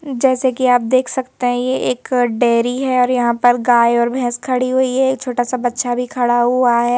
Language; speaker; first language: Hindi; native; Hindi